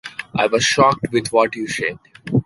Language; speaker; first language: English; non-native, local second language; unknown